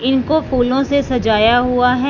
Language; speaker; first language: Hindi; non-native, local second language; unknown